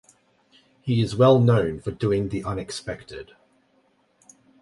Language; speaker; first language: English; native; English